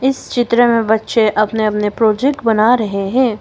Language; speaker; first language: Hindi; non-native, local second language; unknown